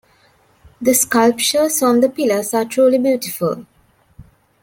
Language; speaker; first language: English; non-native, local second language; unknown